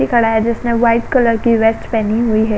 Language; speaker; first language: Hindi; native; Hindi